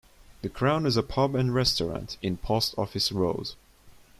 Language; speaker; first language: English; non-native, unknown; Turkish